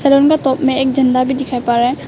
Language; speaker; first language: Hindi; non-native, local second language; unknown